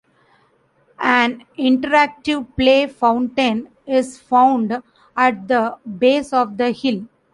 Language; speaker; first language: English; non-native, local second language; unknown